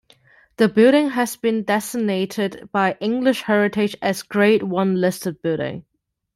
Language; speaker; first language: English; non-native, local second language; Cantonese